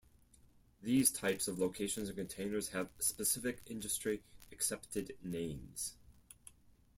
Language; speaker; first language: English; non-native, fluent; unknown